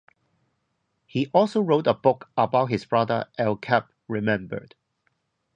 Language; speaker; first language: English; non-native, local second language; Cantonese